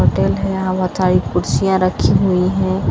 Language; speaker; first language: Hindi; non-native, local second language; Punjabi